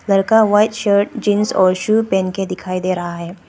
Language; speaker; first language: Hindi; non-native, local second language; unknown